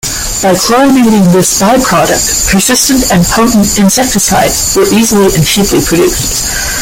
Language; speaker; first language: English; native; English